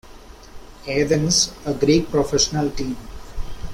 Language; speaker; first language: English; non-native, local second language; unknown